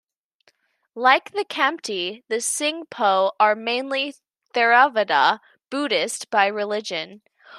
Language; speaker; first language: English; native; English